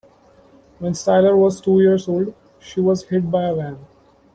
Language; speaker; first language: English; non-native, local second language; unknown